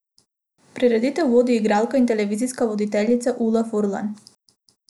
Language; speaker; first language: Slovenian; non-native, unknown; Macedonian